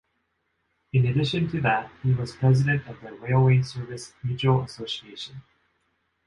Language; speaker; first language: English; non-native, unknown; Japanese